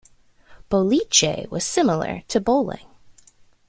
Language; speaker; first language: English; native; English